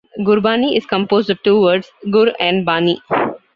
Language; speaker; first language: English; non-native, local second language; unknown